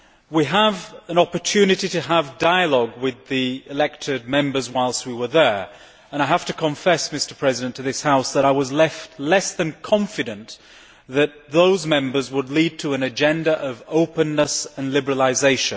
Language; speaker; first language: English; native; English